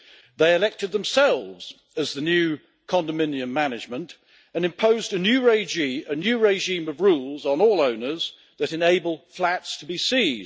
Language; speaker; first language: English; native; English